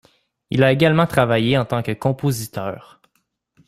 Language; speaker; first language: French; native; French